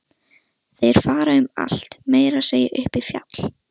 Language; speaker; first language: Icelandic; non-native, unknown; Russian